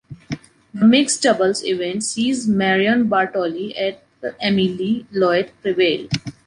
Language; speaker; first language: English; non-native, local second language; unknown